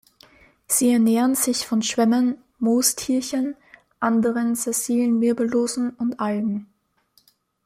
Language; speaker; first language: German; native; German